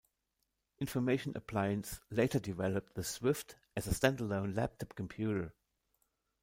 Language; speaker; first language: English; non-native, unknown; German